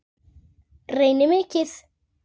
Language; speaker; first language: Icelandic; native; Icelandic